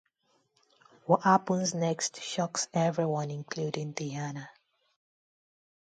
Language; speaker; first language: English; non-native, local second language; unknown